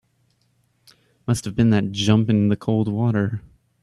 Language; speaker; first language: English; native; English